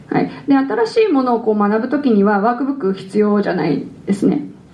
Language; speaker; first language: Japanese; native; Japanese